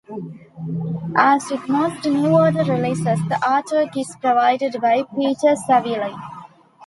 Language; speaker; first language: English; non-native, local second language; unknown